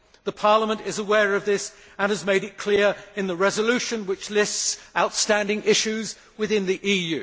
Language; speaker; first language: English; native; English